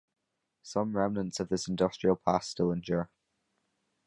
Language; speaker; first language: English; native; English